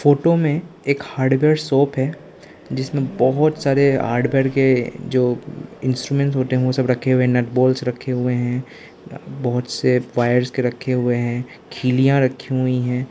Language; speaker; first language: Hindi; non-native, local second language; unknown